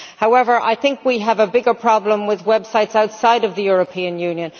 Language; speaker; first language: English; native; English